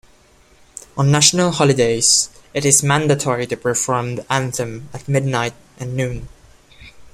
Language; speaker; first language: English; non-native, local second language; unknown